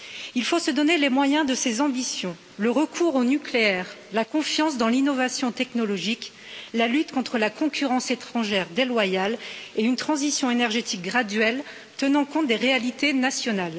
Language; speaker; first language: French; native; French